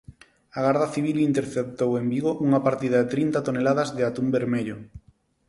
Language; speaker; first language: Galician; non-native, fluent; Spanish